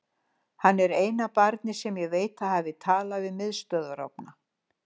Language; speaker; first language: Icelandic; native; Icelandic